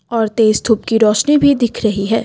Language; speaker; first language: Hindi; non-native, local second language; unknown